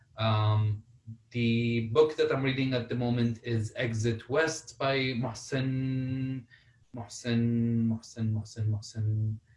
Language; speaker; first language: English; non-native, fluent; Arabic